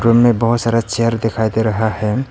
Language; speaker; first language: Hindi; non-native, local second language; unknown